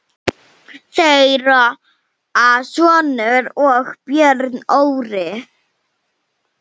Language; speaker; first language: Icelandic; non-native, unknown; Slovenian